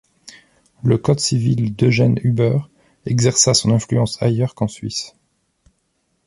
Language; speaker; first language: French; native; French